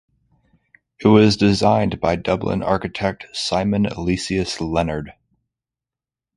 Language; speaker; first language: English; native; English